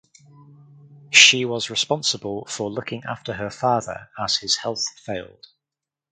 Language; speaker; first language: English; native; English